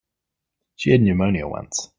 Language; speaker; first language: English; native; English